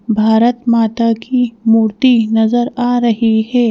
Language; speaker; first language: Hindi; native; Hindi